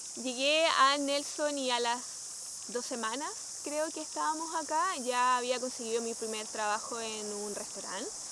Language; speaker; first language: Spanish; native; Spanish